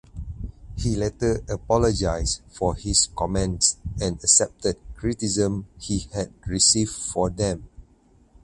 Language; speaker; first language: English; non-native, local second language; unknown